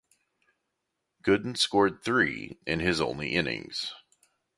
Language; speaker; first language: English; native; English